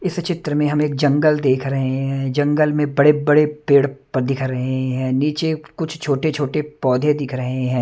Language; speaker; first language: Hindi; non-native, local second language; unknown